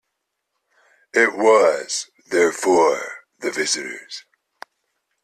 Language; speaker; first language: English; native; English